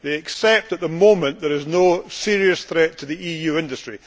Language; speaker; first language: English; native; English